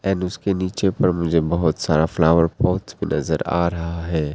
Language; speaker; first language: Hindi; non-native, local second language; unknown